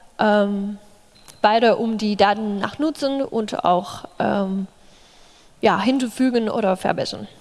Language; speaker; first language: German; non-native, fluent; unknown